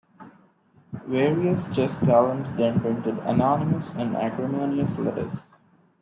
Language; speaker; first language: English; non-native, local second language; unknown